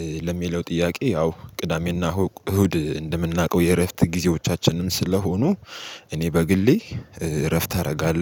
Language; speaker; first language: Amharic; native; Amharic